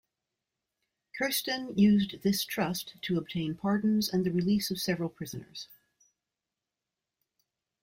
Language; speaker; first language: English; native; English